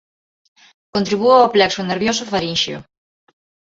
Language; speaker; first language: Galician; non-native, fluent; Spanish